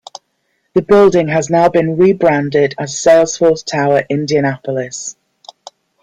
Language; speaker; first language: English; native; English